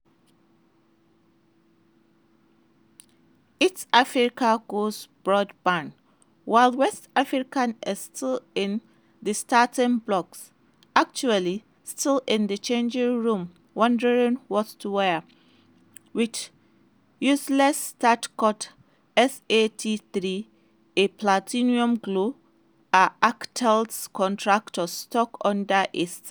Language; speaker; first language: English; non-native, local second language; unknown